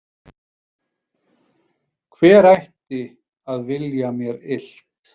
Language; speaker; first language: Icelandic; native; Icelandic